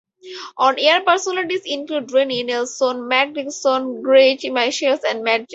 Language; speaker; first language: English; native; English